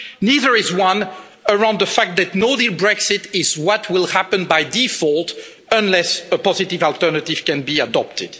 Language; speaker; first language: English; non-native, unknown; French